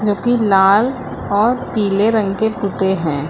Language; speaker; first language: Hindi; native; Hindi